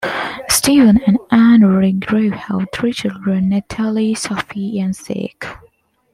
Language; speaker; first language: English; non-native, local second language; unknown